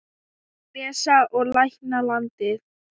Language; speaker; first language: Icelandic; non-native, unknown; Thai